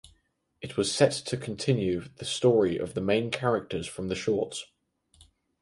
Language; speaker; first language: English; native; English